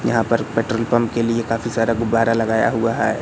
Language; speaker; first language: Hindi; native; Hindi